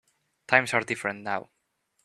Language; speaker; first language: English; native; English